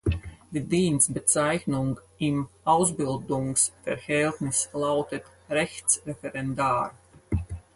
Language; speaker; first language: German; non-native, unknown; Latvian